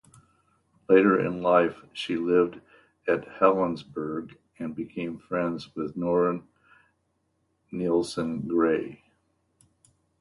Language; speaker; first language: English; native; English